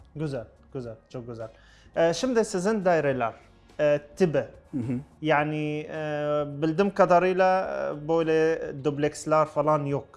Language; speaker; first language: Turkish; non-native, learner; Arabic